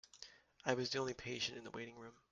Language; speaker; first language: English; native; English